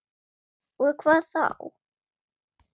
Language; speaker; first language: Icelandic; non-native, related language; Swedish